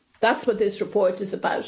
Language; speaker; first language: English; native; English